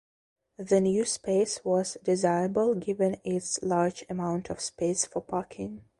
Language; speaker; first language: English; non-native, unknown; Belarusian